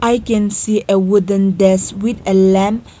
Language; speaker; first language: English; non-native, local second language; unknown